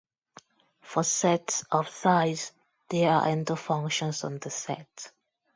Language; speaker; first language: English; non-native, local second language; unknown